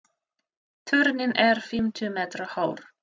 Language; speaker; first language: Icelandic; non-native, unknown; Russian